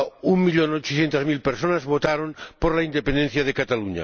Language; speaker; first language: Spanish; non-native, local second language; Catalan